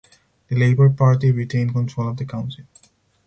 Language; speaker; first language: English; non-native, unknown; Spanish